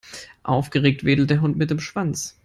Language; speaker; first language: English; non-native, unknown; German